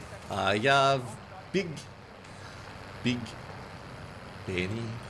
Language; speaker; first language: English; non-native, learner; French